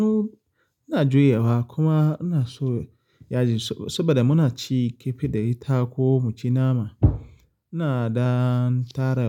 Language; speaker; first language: Hausa; non-native, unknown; Igbo